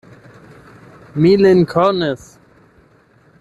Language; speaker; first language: Esperanto; non-native, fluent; German